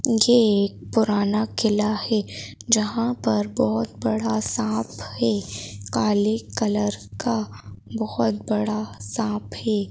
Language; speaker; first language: Hindi; native; Hindi